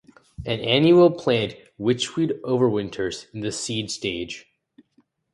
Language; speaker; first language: English; native; English